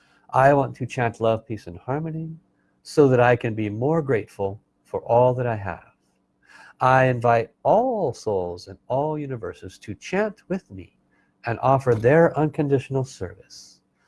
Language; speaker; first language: English; native; English